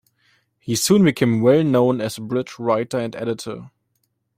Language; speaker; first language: English; non-native, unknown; German